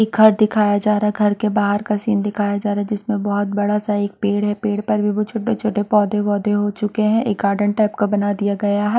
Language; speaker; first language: Hindi; non-native, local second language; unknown